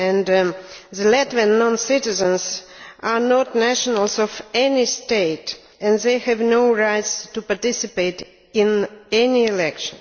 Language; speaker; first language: English; non-native, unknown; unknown